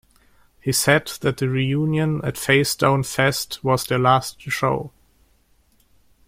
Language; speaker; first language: English; non-native, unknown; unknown